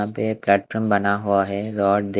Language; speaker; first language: Hindi; non-native, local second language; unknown